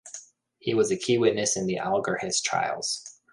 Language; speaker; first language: English; native; English